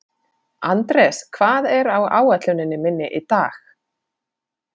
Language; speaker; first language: Icelandic; non-native, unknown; Finnish